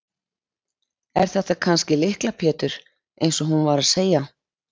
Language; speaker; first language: Icelandic; native; Icelandic